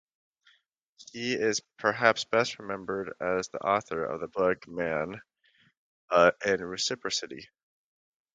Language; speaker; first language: English; native; English